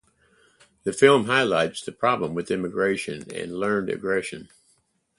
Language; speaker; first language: English; native; English